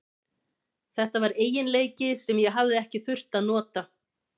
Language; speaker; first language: Icelandic; native; Icelandic